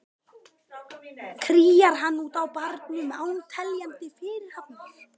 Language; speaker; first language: Icelandic; native; Icelandic